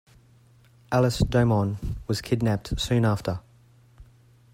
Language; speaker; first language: English; native; English